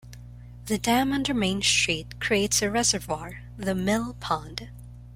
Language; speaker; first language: English; non-native, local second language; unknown